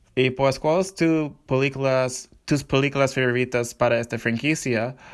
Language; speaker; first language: Spanish; non-native, learner; English